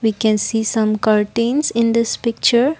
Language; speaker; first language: English; non-native, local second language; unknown